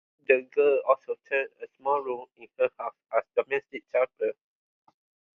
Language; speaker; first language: English; non-native, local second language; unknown